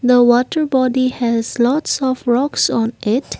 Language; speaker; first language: English; non-native, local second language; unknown